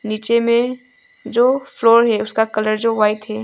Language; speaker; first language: Hindi; non-native, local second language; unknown